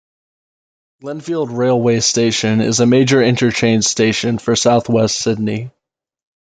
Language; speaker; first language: English; native; English